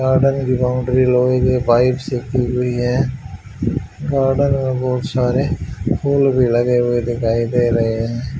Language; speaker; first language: Hindi; native; Hindi